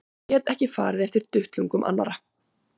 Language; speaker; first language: Icelandic; native; Icelandic